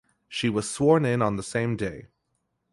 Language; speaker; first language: English; native; English